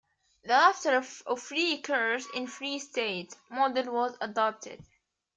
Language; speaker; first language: English; native; English